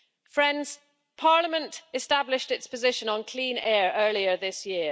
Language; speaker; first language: English; native; English